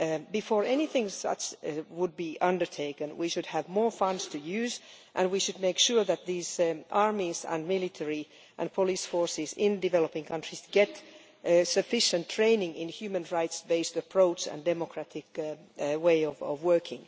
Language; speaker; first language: English; non-native, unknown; Finnish